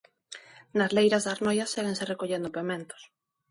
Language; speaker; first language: Galician; non-native, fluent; Spanish